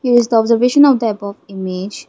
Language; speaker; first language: English; non-native, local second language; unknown